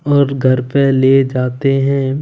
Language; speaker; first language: Hindi; non-native, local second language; Punjabi